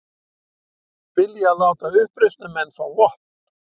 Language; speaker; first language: Icelandic; native; Icelandic